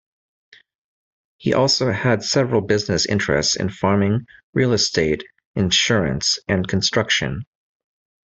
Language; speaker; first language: English; native; English